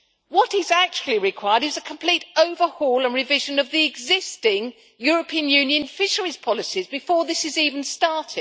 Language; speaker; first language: English; native; English